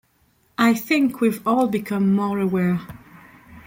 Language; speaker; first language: English; non-native, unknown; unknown